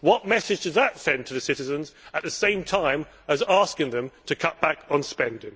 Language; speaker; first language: English; native; English